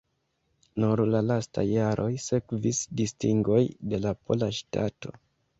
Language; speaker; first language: Esperanto; non-native, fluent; Kinyarwanda